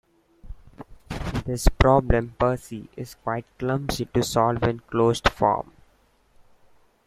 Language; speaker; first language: English; non-native, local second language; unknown